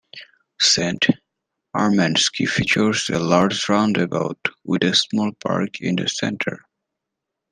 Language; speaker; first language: English; native; English